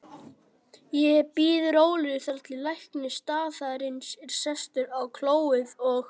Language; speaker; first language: Icelandic; native; Icelandic